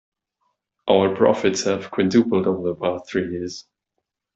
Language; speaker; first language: English; non-native, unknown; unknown